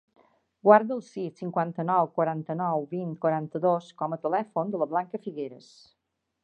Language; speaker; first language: Catalan; native; Catalan